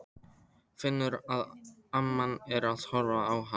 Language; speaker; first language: Icelandic; non-native, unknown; Polish